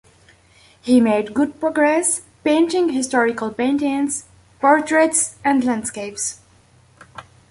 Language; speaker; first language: English; native; English